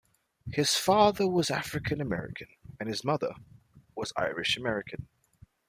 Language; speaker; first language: English; native; English